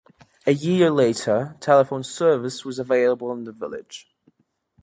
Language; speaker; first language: English; native; English